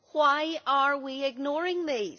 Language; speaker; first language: English; native; English